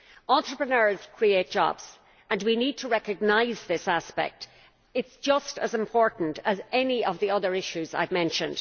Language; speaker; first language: English; native; English